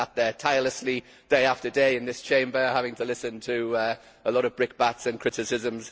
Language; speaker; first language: English; native; English